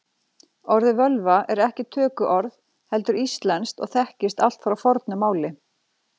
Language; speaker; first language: Icelandic; native; Icelandic